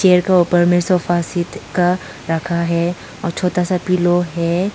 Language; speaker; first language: Hindi; early bilingual, other home language; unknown